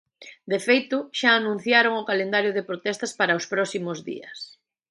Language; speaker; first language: Galician; native; Galician